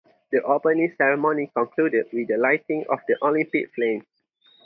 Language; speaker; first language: English; non-native, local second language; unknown